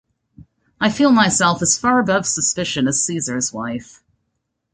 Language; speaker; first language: English; native; English